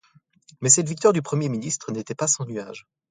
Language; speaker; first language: French; native; French